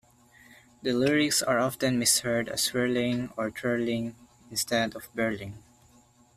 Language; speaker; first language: English; non-native, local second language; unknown